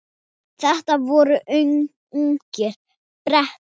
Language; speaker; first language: Icelandic; non-native, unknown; Thai